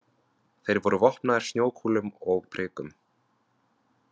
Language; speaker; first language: Icelandic; non-native, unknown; Vietnamese